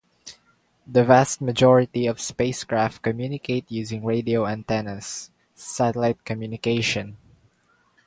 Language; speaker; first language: English; non-native, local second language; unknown